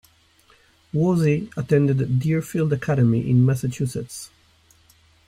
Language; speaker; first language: English; native; English